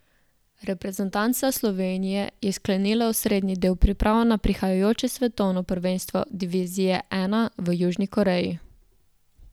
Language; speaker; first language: Slovenian; native; Slovenian